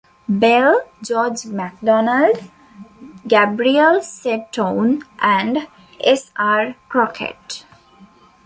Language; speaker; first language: English; non-native, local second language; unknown